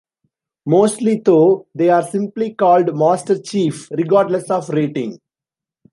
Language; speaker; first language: English; non-native, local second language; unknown